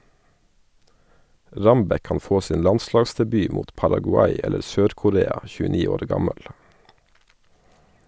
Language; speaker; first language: Norwegian; native; Norwegian